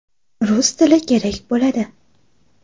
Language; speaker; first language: Uzbek; non-native, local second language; Kara-Kalpak